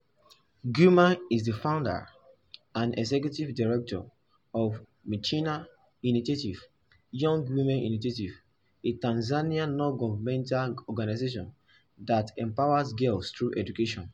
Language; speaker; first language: English; non-native, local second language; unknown